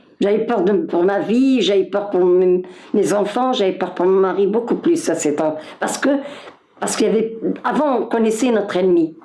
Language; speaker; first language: French; non-native, local second language; Arabic